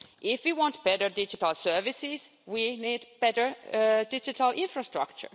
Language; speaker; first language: English; non-native, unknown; Finnish